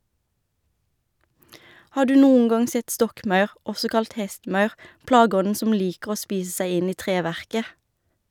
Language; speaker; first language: Norwegian; native; Norwegian